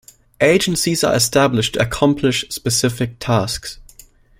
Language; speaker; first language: English; non-native, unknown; German